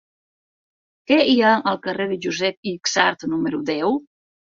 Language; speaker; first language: Catalan; non-native, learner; Spanish